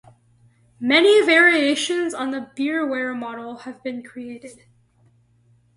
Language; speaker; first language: English; native; English